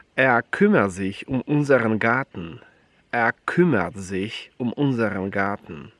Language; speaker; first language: German; non-native, fluent; Polish